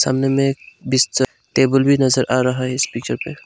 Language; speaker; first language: Hindi; non-native, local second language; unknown